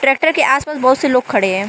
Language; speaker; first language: Hindi; non-native, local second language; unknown